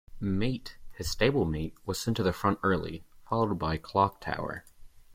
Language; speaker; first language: English; native; English